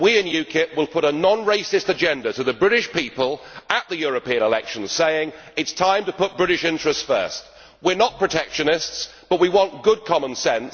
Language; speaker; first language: English; native; English